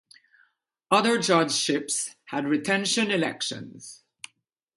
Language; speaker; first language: English; non-native, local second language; French